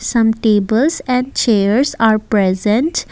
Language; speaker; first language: English; non-native, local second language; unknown